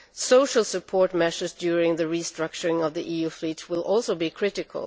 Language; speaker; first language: English; non-native, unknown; Swedish